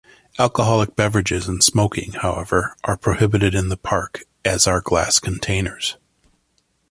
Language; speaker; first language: English; native; English